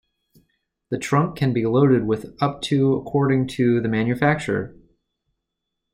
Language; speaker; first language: English; native; English